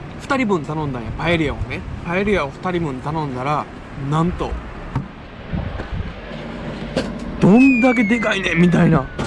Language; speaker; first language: Japanese; native; Japanese